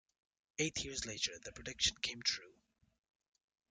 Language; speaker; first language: English; native; English